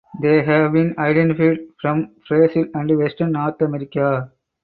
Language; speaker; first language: English; non-native, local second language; Tamil